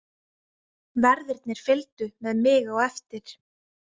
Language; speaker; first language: Icelandic; native; Icelandic